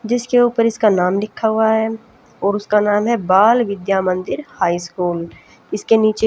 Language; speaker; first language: Hindi; native; Hindi